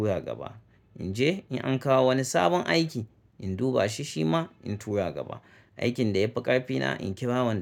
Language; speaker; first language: Hausa; native; Hausa